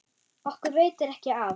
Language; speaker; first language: Icelandic; non-native, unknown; German